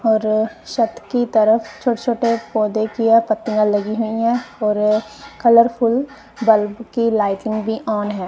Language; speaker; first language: Hindi; non-native, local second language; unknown